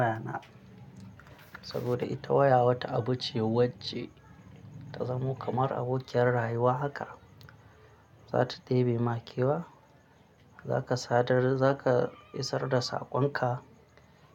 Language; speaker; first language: Hausa; non-native, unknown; Akan